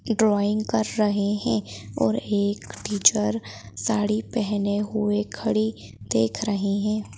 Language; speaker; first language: Hindi; native; Hindi